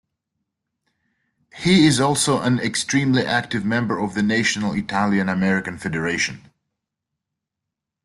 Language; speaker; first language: English; native; English